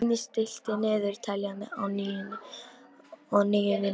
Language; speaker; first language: Icelandic; non-native, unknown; Polish